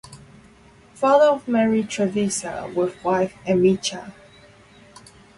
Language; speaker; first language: English; non-native, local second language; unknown